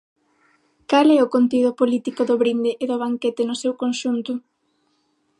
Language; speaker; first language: Galician; non-native, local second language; Spanish